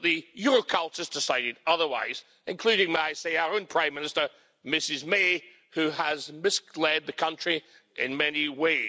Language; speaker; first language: English; native; English